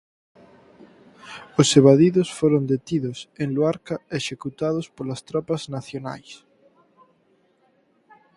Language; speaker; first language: Galician; native; Galician